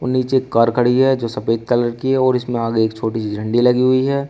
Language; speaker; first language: Hindi; native; Hindi